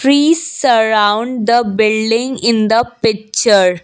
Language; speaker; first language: English; non-native, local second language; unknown